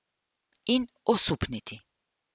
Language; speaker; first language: Slovenian; native; Slovenian